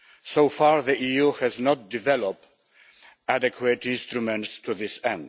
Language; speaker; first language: English; non-native, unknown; Polish